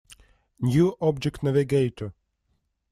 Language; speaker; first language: English; non-native, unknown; Russian